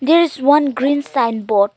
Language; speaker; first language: English; non-native, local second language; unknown